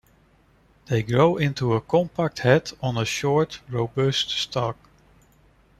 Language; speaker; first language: English; non-native, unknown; Dutch